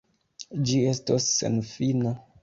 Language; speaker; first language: Esperanto; non-native, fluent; Kinyarwanda